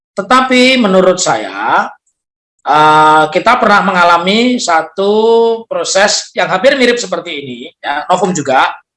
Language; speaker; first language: Indonesian; non-native, local second language; Javanese